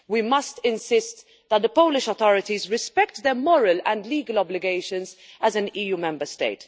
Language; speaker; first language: English; non-native, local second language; Maltese